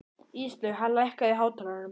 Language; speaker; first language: Icelandic; native; Icelandic